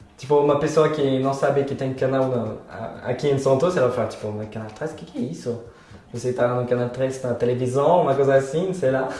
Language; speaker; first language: Portuguese; non-native, fluent; French